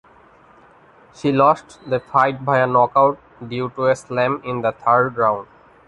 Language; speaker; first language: English; non-native, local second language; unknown